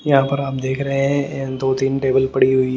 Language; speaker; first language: Hindi; native; Hindi